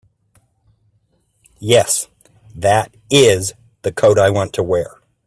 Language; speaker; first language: English; native; English